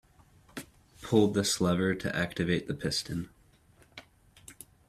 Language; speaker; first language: English; native; English